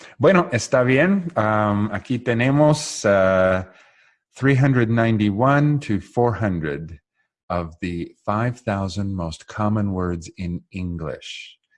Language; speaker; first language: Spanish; non-native, learner; English